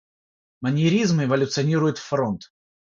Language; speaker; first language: Russian; non-native, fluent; Georgian